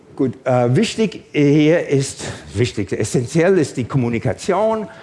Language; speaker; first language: German; non-native, fluent; English